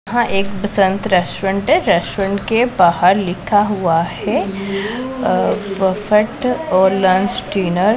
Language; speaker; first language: Hindi; non-native, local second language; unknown